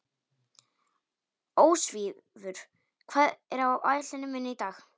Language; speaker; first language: Icelandic; non-native, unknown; Polish